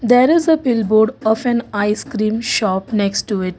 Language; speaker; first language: English; non-native, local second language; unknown